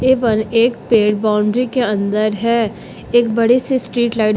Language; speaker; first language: Hindi; native; Hindi